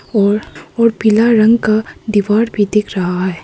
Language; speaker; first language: Hindi; early bilingual, other home language; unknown